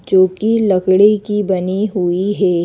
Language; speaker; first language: Hindi; native; Hindi